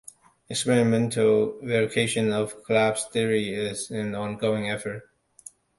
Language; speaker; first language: English; non-native, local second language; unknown